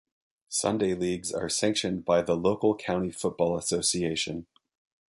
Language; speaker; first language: English; native; English